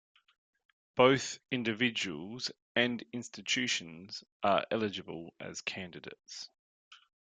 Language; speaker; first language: English; native; English